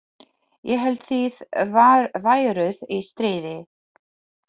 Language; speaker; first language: Icelandic; non-native, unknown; Polish